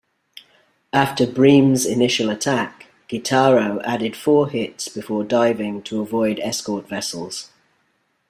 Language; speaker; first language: English; native; English